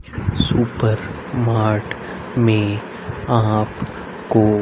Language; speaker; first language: Hindi; native; Hindi